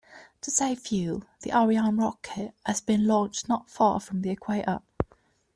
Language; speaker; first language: English; native; English